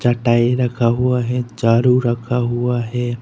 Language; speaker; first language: Hindi; non-native, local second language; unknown